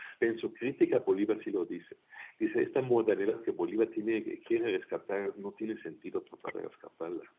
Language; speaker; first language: Spanish; non-native, fluent; German